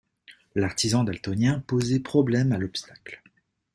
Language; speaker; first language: French; native; French